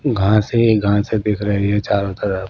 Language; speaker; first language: Hindi; non-native, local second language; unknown